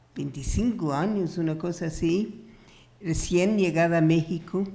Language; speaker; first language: Spanish; non-native, fluent; English